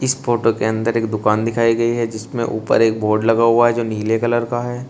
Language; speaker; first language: Hindi; native; Hindi